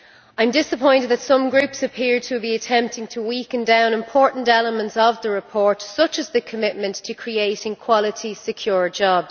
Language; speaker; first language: English; native; English